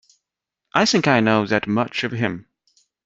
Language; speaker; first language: English; non-native, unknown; Chinese